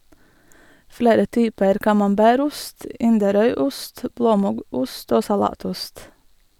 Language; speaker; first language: Norwegian; non-native, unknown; Latvian